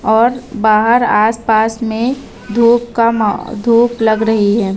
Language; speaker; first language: Hindi; native; Hindi